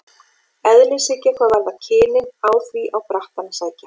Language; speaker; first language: Icelandic; native; Icelandic